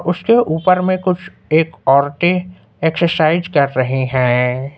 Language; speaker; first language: Hindi; native; Hindi